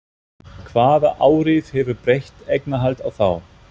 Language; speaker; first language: Icelandic; non-native, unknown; German